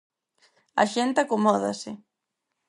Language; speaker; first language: Galician; non-native, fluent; Spanish